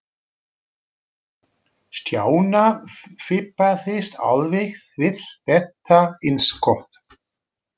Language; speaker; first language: Icelandic; non-native, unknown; Dutch